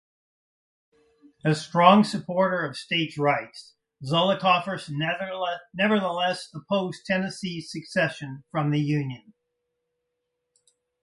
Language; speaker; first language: English; native; English